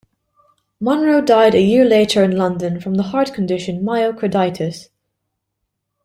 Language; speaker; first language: English; non-native, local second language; Maltese